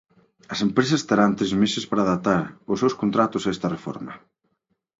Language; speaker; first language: Galician; native; Galician